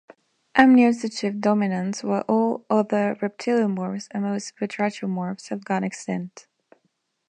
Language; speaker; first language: English; non-native, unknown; Spanish